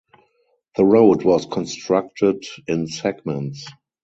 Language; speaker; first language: English; non-native, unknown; German